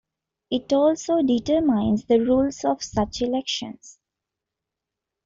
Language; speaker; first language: English; non-native, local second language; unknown